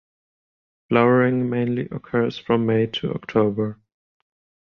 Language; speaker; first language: English; non-native, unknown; German